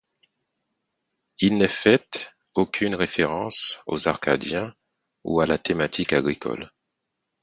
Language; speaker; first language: French; non-native, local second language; Haitian Creole